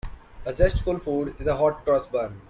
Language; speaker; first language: English; non-native, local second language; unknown